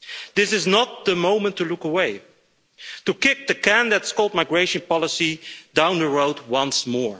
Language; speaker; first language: English; non-native, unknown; Dutch